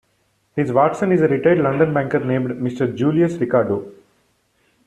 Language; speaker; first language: English; non-native, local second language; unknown